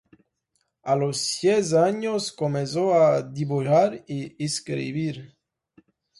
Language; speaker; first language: Spanish; non-native, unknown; Portuguese